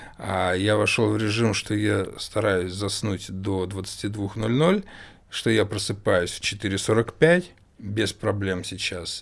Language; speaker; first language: Russian; native; Russian